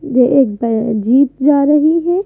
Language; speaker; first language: Hindi; native; Hindi